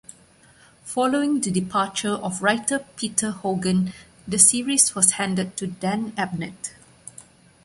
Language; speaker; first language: English; non-native, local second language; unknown